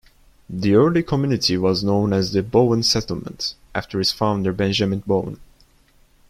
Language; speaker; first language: English; non-native, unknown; Turkish